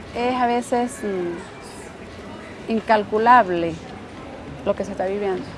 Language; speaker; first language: Spanish; native; Spanish